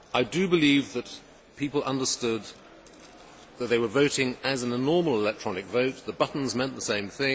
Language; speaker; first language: English; native; English